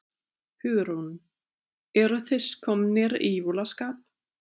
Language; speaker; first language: Icelandic; non-native, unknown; German